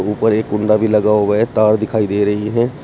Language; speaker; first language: Hindi; native; Hindi